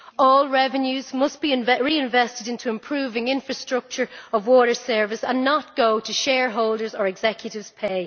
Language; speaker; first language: English; native; English